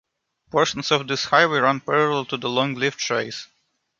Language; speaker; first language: English; non-native, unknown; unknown